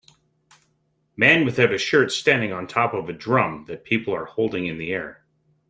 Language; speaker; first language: English; native; English